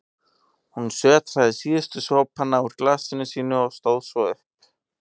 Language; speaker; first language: Icelandic; native; Icelandic